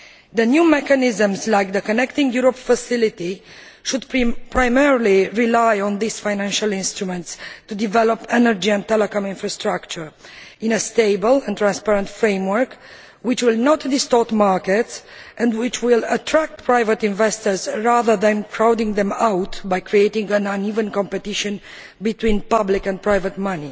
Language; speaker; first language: English; non-native, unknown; Romanian